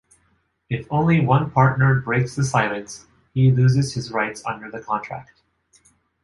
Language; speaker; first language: English; non-native, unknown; Japanese